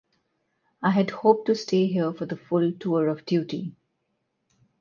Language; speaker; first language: English; non-native, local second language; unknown